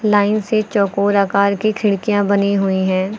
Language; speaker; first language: Hindi; native; Hindi